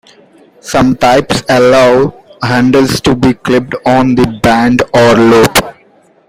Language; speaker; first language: English; non-native, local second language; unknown